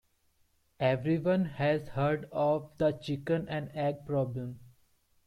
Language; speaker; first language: English; non-native, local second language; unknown